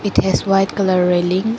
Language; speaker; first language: English; non-native, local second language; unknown